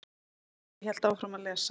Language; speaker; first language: Icelandic; native; Icelandic